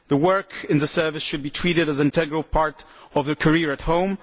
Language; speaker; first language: English; non-native, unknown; Polish